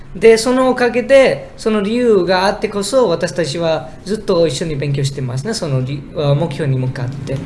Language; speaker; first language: Japanese; non-native, fluent; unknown